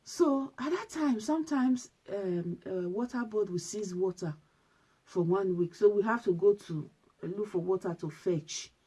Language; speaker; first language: English; non-native, local second language; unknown